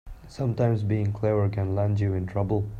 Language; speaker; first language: English; non-native, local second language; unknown